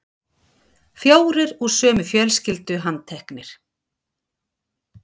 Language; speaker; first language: Icelandic; native; Icelandic